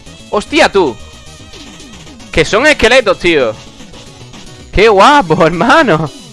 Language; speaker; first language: Spanish; native; Spanish